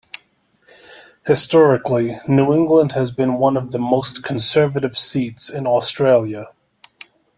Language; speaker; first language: English; native; English